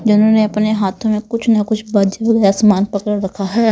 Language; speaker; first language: Hindi; non-native, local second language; Punjabi